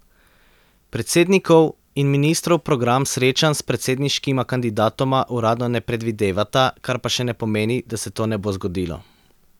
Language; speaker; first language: Slovenian; native; Slovenian